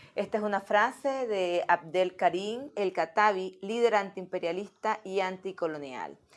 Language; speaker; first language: Spanish; native; Spanish